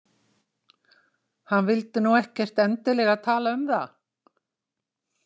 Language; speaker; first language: Icelandic; native; Icelandic